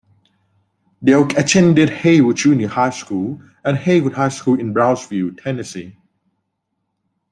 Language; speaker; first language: English; non-native, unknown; Thai